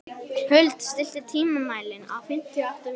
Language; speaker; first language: Icelandic; native; Icelandic